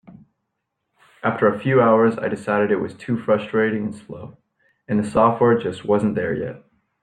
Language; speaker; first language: English; native; English